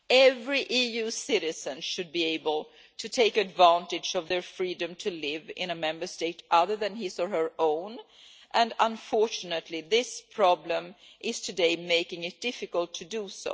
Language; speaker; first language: English; non-native, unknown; Swedish